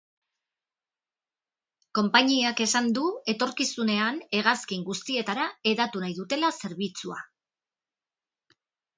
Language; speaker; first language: Basque; non-native, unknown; Spanish